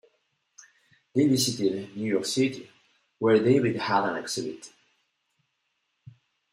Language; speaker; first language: English; non-native, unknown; Spanish